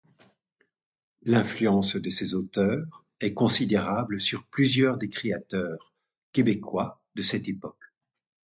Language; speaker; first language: French; native; French